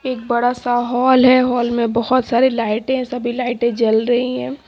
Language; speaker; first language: Hindi; native; Hindi